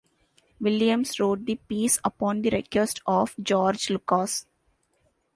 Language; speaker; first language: English; non-native, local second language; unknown